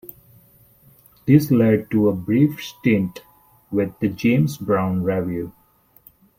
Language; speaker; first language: English; non-native, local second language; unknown